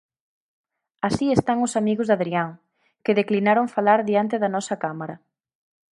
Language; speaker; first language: Galician; native; Galician